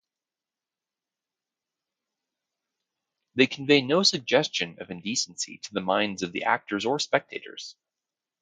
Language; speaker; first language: English; native; English